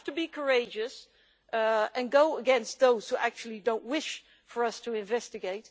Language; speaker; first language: English; non-native, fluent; Dutch